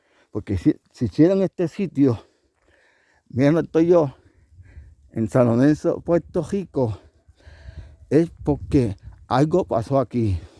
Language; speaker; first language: Spanish; native; Spanish